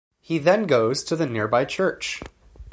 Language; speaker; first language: English; native; English